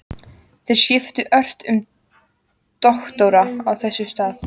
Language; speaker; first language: Icelandic; native; Icelandic